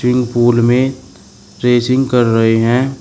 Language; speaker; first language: Hindi; native; Hindi